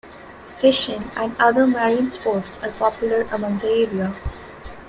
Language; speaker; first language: English; non-native, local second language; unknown